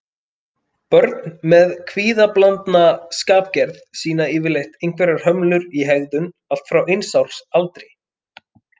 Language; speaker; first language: Icelandic; native; Icelandic